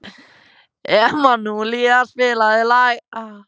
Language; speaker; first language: Icelandic; native; Icelandic